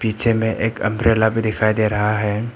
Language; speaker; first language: Hindi; non-native, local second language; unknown